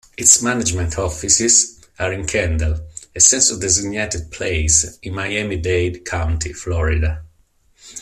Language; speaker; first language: English; non-native, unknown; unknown